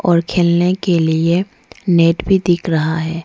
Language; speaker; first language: Hindi; non-native, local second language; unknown